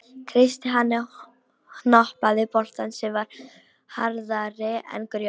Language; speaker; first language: Icelandic; non-native, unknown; Polish